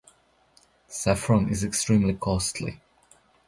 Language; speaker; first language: English; non-native, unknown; Croatian